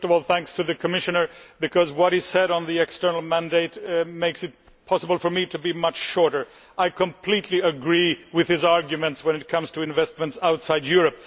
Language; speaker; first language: English; non-native, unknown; Swedish